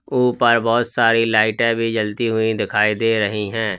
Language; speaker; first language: Hindi; native; Hindi